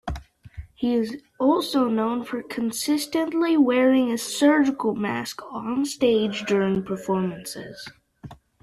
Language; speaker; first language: English; native; English